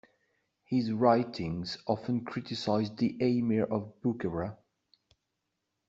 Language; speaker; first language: English; non-native, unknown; French